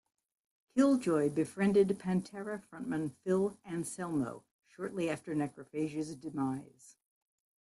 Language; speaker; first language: English; native; English